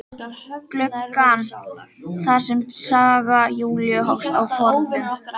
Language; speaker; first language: Icelandic; native; Icelandic